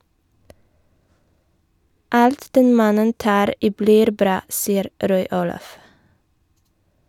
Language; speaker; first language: Norwegian; non-native, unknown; Polish